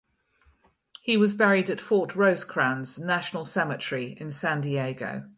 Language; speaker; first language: English; native; English